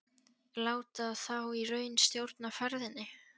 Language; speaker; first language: Icelandic; non-native, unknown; Polish